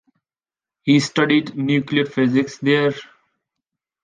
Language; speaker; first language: English; non-native, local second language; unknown